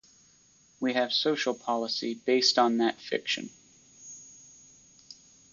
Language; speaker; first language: English; native; English